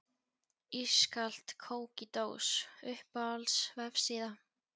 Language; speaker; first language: Icelandic; non-native, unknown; Polish